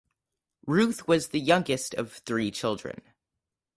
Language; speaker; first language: English; native; English